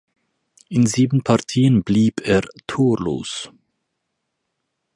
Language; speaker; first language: German; native; German